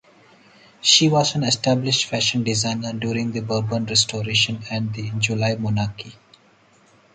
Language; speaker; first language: English; non-native, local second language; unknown